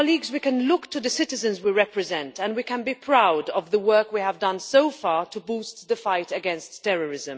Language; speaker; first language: English; non-native, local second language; Maltese